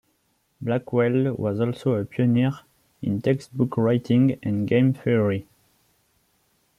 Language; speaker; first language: English; non-native, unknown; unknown